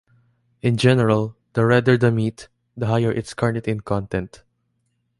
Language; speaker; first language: English; non-native, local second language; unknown